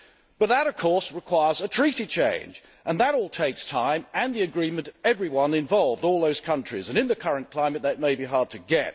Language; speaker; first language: English; native; English